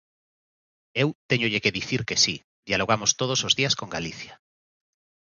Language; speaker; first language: Galician; native; Galician